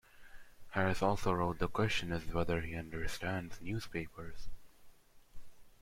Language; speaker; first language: English; non-native, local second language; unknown